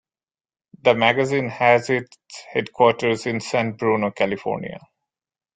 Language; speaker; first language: English; non-native, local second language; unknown